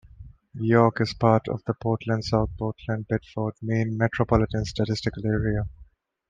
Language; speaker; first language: English; non-native, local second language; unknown